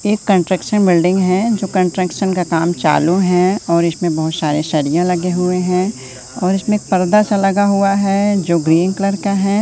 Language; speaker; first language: Hindi; native; Hindi